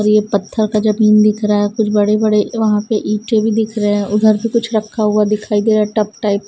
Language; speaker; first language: Hindi; non-native, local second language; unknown